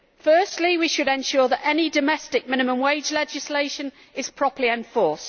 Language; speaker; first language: English; native; English